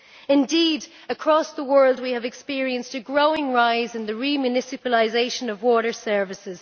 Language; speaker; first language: English; native; English